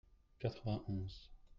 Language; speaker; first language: French; native; French